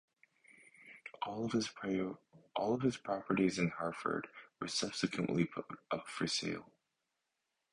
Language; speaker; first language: English; native; English